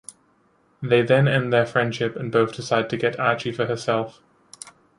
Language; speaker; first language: English; native; English